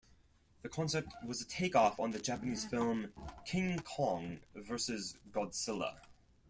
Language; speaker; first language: English; non-native, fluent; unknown